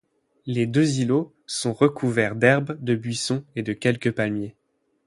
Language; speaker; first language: French; native; French